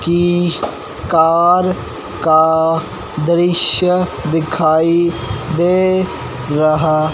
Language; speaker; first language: Hindi; non-native, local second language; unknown